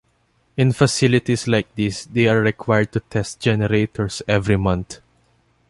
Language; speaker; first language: English; non-native, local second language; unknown